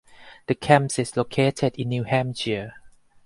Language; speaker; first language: English; non-native, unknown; Thai